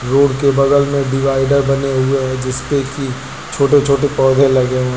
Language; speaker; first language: Hindi; native; Hindi